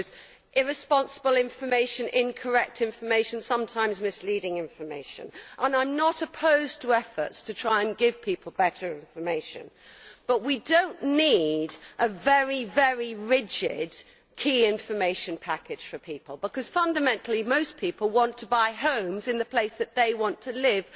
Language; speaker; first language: English; native; English